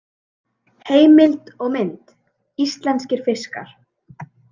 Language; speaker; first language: Icelandic; native; Icelandic